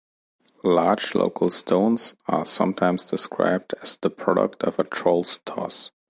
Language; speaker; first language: English; non-native, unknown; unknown